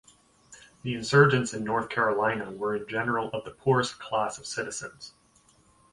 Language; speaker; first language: English; native; English